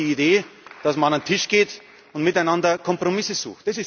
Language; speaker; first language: German; native; German